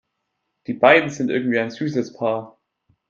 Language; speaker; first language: German; native; German